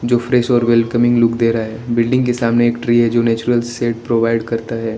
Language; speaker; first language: Hindi; non-native, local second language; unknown